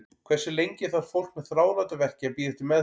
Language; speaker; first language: Icelandic; native; Icelandic